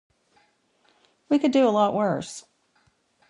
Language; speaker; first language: English; native; English